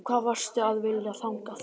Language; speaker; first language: Icelandic; native; Icelandic